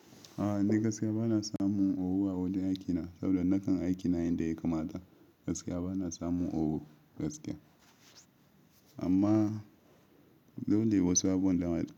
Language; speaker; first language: Hausa; non-native, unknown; Yoruba